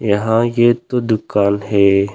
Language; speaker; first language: Hindi; non-native, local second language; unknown